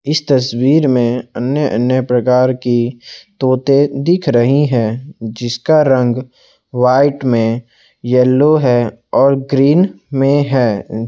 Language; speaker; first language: Hindi; non-native, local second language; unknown